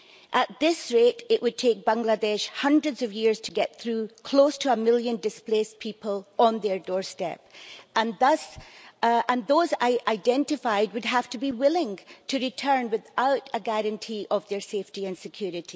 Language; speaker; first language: English; native; English